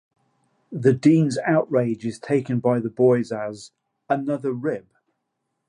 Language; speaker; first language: English; native; English